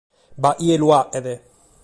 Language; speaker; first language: Sardinian; native; Sardinian